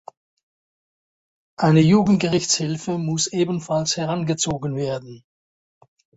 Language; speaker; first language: German; non-native, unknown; Dutch